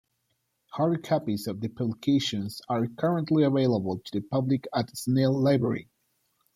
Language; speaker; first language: English; non-native, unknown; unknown